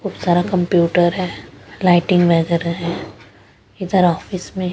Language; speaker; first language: Hindi; non-native, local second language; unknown